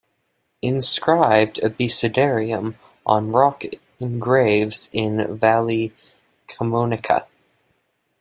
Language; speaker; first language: English; native; English